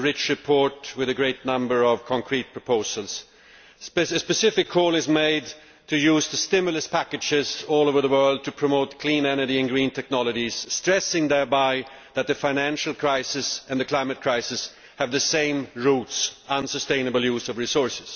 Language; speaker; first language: English; non-native, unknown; Swedish